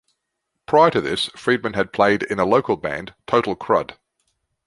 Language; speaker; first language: English; native; English